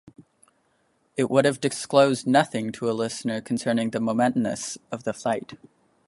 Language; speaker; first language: English; native; English